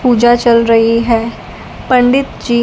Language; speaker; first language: Hindi; non-native, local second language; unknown